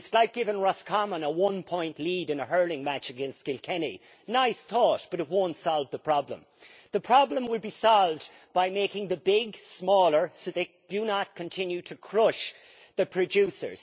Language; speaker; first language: English; native; English